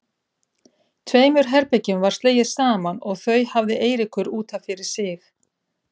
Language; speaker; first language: Icelandic; native; Icelandic